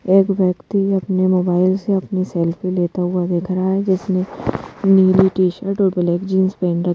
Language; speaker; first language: Hindi; native; Hindi